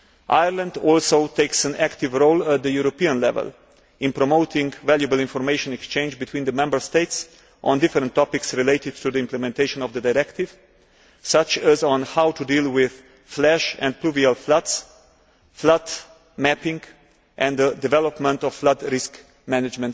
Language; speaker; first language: English; non-native, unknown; Slovenian